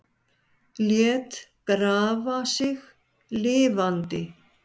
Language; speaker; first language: Icelandic; native; Icelandic